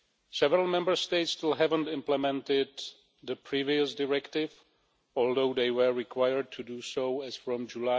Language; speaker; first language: English; non-native, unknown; Czech